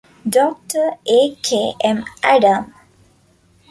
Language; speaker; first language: English; non-native, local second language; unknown